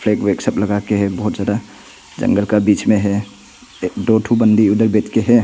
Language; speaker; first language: Hindi; non-native, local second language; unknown